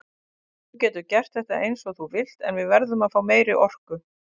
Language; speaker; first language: Icelandic; native; Icelandic